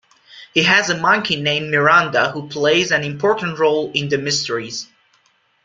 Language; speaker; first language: English; non-native, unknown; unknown